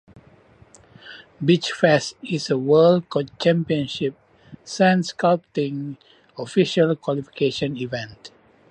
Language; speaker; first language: English; non-native, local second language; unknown